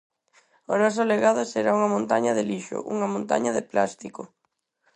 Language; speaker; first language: Galician; non-native, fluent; Spanish